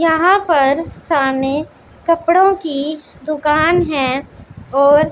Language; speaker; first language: Hindi; non-native, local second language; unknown